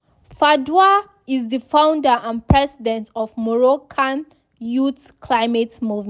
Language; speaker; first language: English; non-native, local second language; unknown